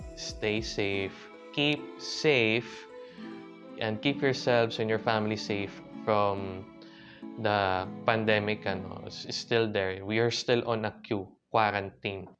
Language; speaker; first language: English; non-native, local second language; Filipino